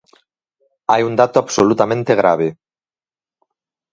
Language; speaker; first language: Galician; native; Galician